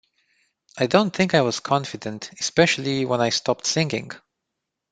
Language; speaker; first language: English; non-native, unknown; Romanian